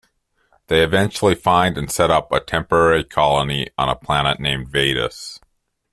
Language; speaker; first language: English; native; English